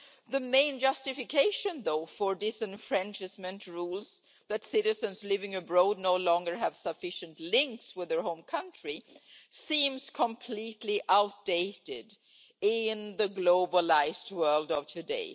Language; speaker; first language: English; non-native, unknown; Swedish